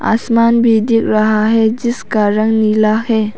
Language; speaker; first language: Hindi; non-native, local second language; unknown